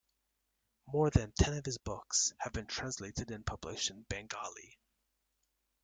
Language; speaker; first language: English; native; English